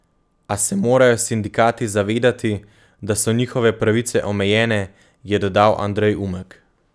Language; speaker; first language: Slovenian; native; Slovenian